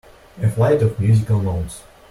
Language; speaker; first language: English; non-native, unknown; Russian